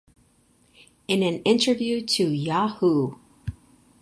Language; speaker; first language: English; native; English